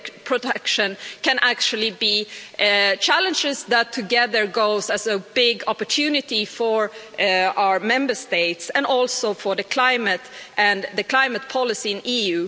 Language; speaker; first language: English; non-native, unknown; Swedish